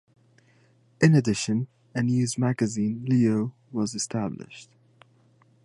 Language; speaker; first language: English; native; English